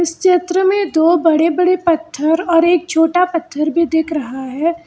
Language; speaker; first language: Hindi; non-native, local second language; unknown